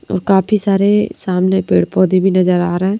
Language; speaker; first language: Hindi; native; Hindi